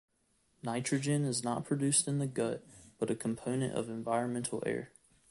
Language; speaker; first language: English; native; English